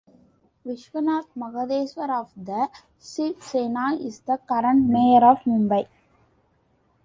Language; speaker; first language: English; non-native, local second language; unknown